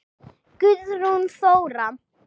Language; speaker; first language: Icelandic; non-native, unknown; English